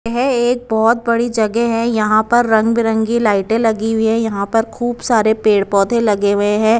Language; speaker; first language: Hindi; non-native, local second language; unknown